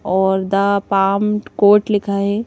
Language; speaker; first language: Hindi; native; Hindi